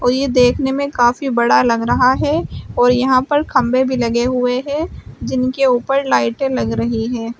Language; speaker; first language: Hindi; native; Hindi